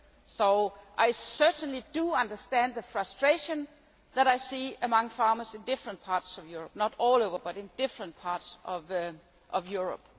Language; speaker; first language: English; non-native, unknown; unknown